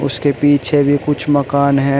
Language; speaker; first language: Hindi; native; Hindi